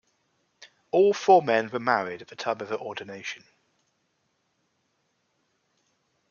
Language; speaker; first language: English; native; English